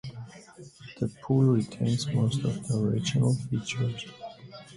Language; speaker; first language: English; non-native, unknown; German